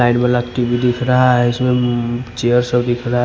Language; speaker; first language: Hindi; non-native, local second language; Bhojpuri